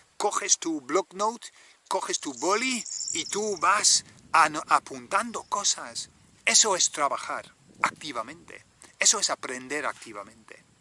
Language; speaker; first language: Spanish; non-native, fluent; English